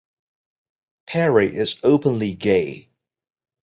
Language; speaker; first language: English; non-native, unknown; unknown